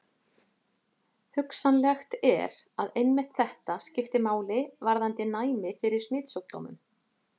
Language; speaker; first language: Icelandic; native; Icelandic